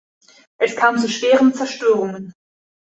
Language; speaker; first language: German; native; German